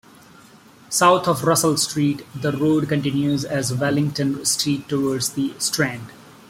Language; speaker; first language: English; non-native, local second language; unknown